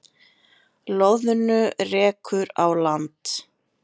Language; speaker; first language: Icelandic; native; Icelandic